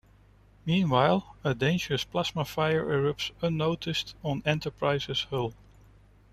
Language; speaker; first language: English; non-native, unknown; Dutch